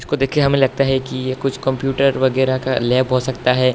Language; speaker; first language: Hindi; non-native, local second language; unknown